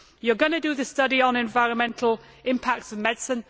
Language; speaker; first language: English; native; English